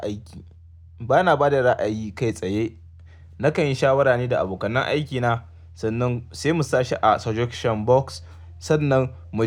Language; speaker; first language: Hausa; native; Hausa